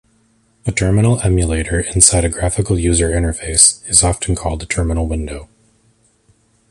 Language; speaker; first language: English; native; English